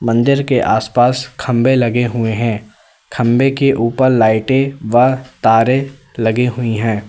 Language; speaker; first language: Hindi; native; Hindi